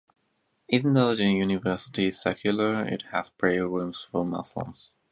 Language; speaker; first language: English; native; English